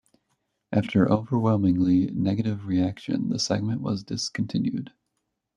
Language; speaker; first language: English; native; English